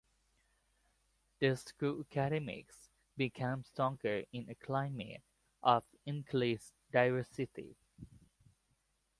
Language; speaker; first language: English; non-native, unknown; Thai